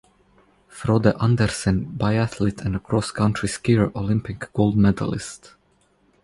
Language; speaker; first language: English; non-native, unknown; Croatian